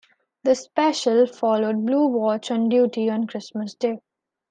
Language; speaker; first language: English; non-native, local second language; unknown